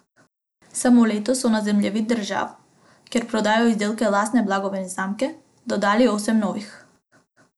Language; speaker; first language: Slovenian; non-native, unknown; Macedonian